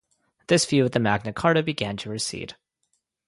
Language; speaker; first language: English; non-native, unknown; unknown